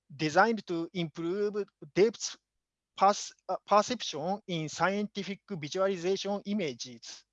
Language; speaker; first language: English; non-native, fluent; Japanese